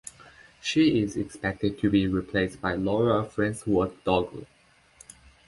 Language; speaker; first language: English; non-native, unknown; Chinese